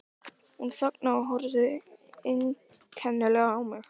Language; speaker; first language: Icelandic; native; Icelandic